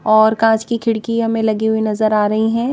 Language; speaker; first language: Hindi; native; Hindi